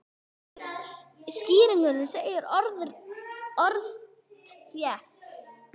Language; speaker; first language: Icelandic; non-native, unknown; English